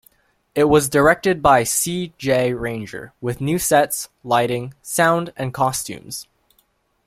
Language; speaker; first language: English; native; English